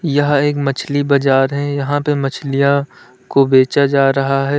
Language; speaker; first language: Hindi; native; Hindi